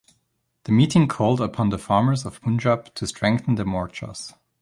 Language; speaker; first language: English; non-native, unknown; German